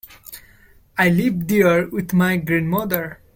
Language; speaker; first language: English; non-native, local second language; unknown